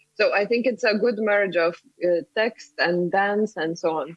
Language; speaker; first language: English; non-native, fluent; Lithuanian